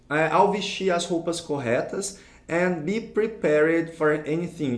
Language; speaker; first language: English; non-native, fluent; Portuguese